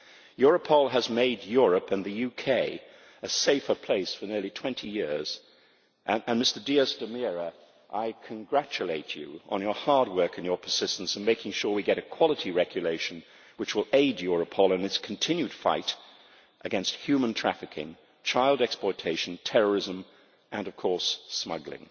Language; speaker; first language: English; native; English